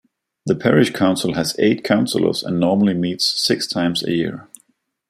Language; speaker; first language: English; non-native, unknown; Danish